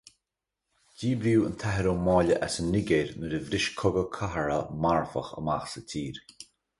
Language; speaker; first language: Irish; native; Irish